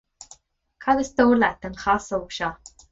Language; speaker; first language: Irish; non-native, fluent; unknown